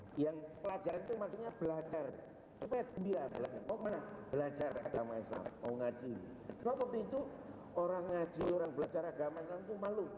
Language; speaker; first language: Indonesian; non-native, local second language; Javanese